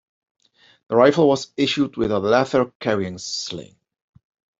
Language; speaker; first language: English; non-native, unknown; Dutch